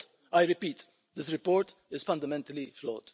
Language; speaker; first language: English; non-native, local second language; Maltese